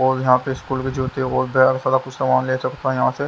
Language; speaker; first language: Hindi; native; Hindi